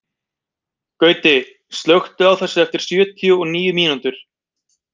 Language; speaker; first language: Icelandic; native; Icelandic